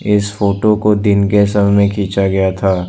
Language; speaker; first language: Hindi; non-native, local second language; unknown